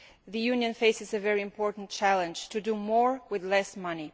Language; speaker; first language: English; non-native, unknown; Bulgarian